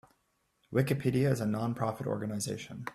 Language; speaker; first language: English; native; English